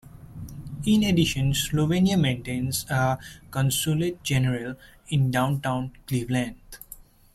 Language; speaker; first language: English; non-native, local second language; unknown